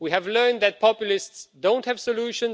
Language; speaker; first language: English; non-native, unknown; Romanian